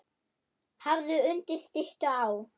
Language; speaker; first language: Icelandic; non-native, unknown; German